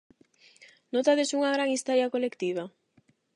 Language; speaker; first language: Galician; non-native, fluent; Spanish